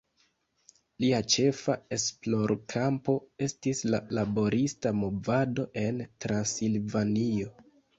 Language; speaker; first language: Esperanto; non-native, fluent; Kinyarwanda